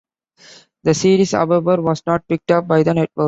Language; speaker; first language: English; non-native, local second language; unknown